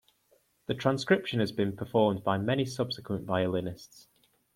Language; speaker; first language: English; native; English